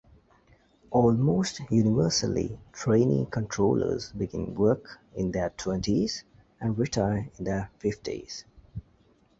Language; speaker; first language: English; native; English